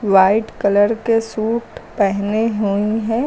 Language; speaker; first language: Hindi; native; Hindi